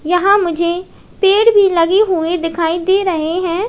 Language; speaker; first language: Hindi; native; Hindi